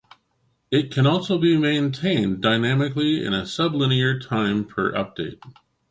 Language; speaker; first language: English; native; English